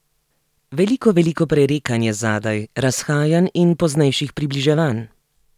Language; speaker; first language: Slovenian; native; Slovenian